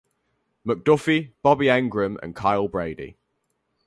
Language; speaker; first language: English; native; English